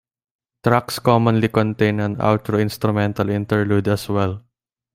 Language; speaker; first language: English; non-native, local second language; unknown